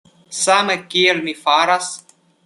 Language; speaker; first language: Esperanto; non-native, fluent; Russian